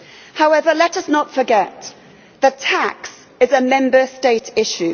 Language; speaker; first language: English; native; English